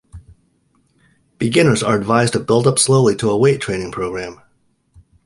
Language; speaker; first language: English; native; English